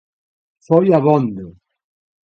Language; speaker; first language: Galician; native; Galician